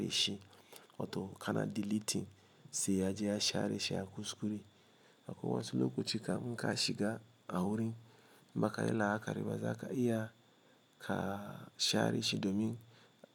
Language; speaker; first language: Hausa; non-native, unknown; Igbo